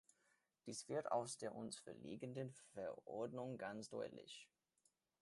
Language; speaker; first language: German; non-native, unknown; English